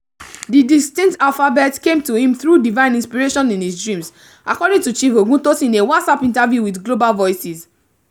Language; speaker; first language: English; non-native, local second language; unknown